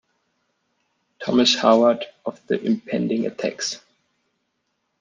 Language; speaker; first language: English; non-native, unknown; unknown